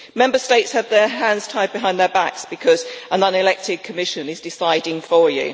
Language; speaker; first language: English; native; English